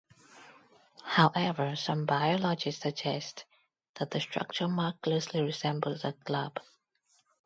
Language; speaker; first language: English; non-native, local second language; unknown